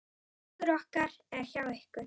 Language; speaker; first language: Icelandic; native; Icelandic